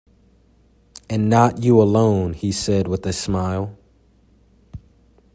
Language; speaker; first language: English; native; English